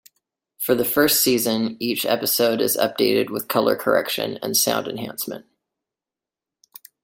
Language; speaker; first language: English; native; English